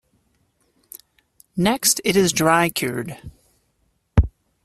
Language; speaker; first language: English; native; English